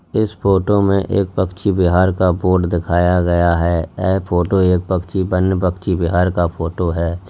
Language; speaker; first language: Hindi; native; Hindi